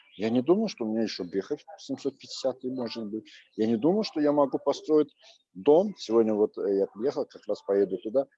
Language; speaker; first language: Russian; non-native, local second language; Azerbaijani